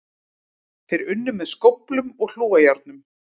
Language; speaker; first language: Icelandic; native; Icelandic